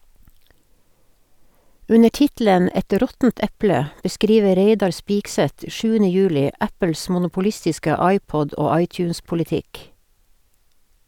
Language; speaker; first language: Norwegian; native; Norwegian